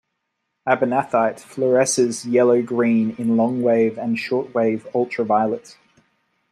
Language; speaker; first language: English; native; English